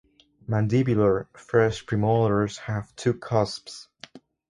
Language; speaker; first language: English; non-native, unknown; Spanish